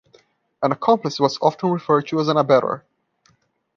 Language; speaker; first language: English; non-native, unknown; Portuguese